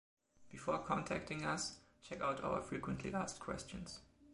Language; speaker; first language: English; non-native, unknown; German